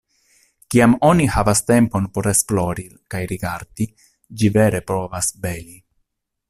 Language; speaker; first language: Esperanto; non-native, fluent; Italian